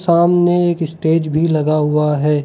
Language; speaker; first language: Hindi; non-native, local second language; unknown